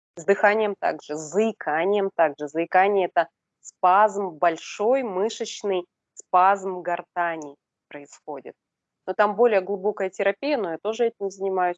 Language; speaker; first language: Russian; native; Russian